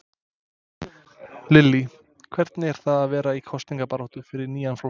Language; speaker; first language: Icelandic; non-native, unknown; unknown